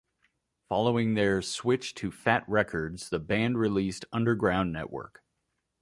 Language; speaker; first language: English; native; English